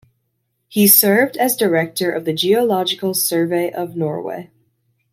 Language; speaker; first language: English; native; English